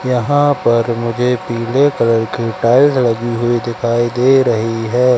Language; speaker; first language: Hindi; native; Hindi